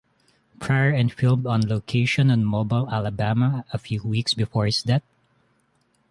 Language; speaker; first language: English; non-native, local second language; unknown